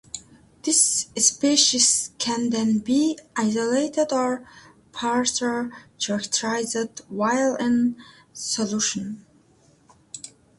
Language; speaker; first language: English; native; English